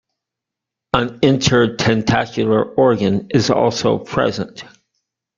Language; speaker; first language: English; native; English